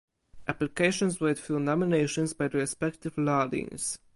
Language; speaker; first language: English; non-native, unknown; Polish